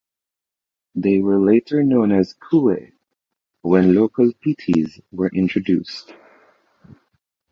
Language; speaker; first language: English; non-native, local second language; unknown